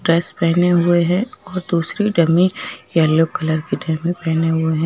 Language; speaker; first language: Hindi; native; Hindi